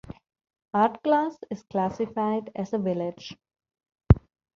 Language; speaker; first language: English; non-native, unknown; German